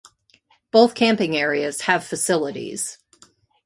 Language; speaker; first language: English; native; English